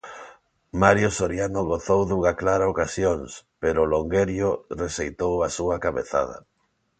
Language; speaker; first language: Galician; non-native, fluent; Spanish